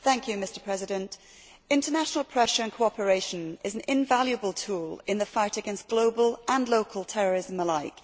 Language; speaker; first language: English; native; English